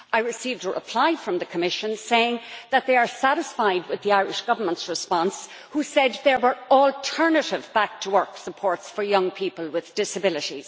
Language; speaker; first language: English; native; English